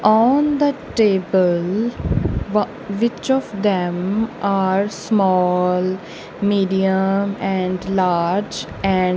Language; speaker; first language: English; non-native, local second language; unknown